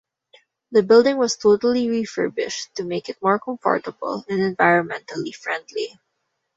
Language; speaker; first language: English; non-native, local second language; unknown